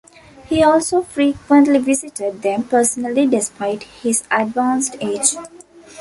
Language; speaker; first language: English; non-native, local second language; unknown